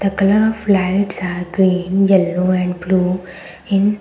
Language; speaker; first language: English; non-native, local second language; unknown